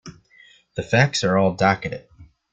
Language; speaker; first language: English; native; English